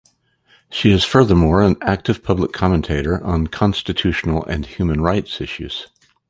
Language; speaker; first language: English; native; English